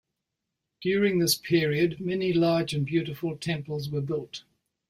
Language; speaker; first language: English; native; English